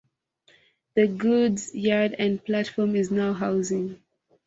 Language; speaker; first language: English; non-native, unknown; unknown